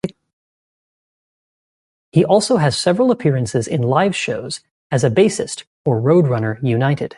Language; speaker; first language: English; native; English